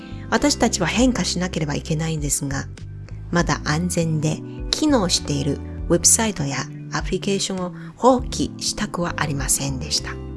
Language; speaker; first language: Japanese; non-native, fluent; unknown